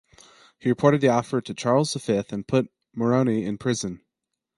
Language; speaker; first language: English; native; English